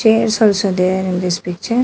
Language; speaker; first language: English; non-native, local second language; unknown